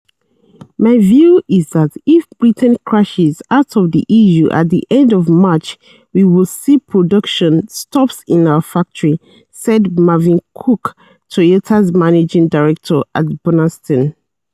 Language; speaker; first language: English; non-native, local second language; Yoruba